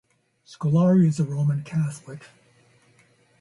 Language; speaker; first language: English; native; English